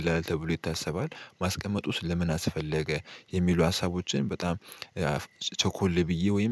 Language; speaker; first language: Amharic; native; Amharic